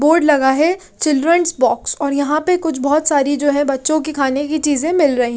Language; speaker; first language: Hindi; native; Hindi